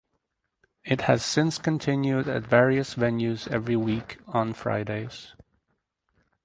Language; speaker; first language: English; native; English